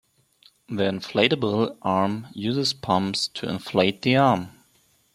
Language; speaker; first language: English; non-native, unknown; German